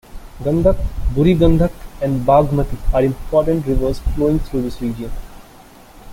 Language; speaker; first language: English; non-native, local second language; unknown